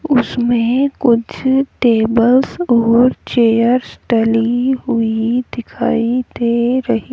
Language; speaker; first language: Hindi; native; Hindi